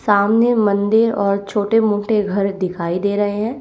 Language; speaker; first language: Hindi; native; Hindi